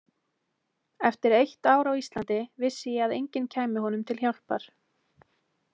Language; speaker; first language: Icelandic; native; Icelandic